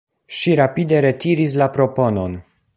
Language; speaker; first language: Esperanto; non-native, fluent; Polish